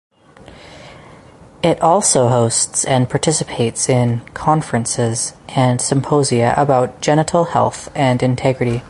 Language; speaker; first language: English; native; English